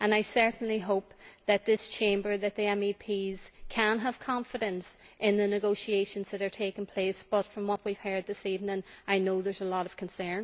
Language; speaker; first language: English; native; English